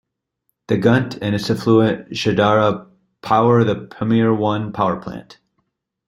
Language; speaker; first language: English; native; English